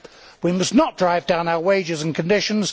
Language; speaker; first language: English; native; English